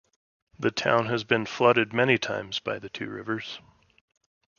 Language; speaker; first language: English; native; English